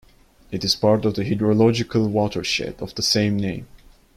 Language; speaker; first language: English; non-native, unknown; Turkish